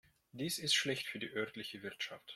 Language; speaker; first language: German; non-native, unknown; Russian